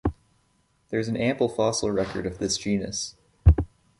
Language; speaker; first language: English; native; English